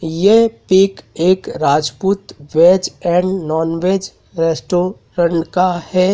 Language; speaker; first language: Hindi; native; Hindi